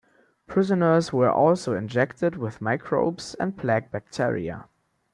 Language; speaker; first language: English; non-native, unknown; German